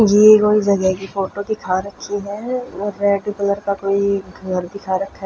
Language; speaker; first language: Hindi; non-native, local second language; Punjabi